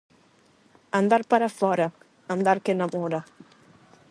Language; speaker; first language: Galician; non-native, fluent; Spanish